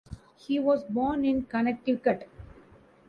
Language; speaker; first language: English; non-native, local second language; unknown